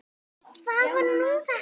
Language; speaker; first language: Icelandic; native; Icelandic